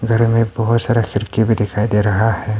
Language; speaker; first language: Hindi; non-native, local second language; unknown